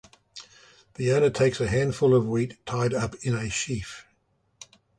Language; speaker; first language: English; native; English